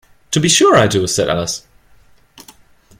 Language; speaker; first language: English; non-native, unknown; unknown